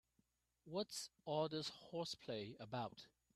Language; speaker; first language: English; non-native, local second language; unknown